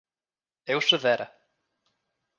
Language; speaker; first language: Galician; native; Galician